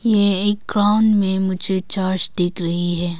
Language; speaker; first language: Hindi; non-native, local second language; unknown